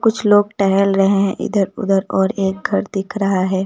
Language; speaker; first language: Hindi; native; Hindi